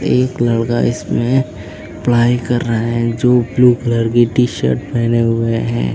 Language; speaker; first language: Hindi; native; Hindi